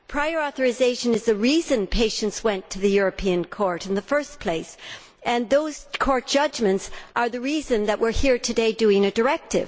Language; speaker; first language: English; native; English